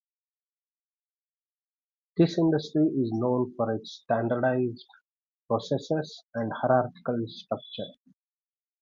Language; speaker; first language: English; non-native, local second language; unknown